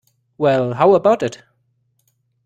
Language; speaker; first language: English; non-native, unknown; German